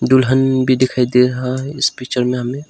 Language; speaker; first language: Hindi; non-native, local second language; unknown